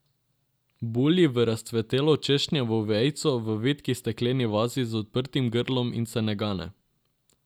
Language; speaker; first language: Slovenian; non-native, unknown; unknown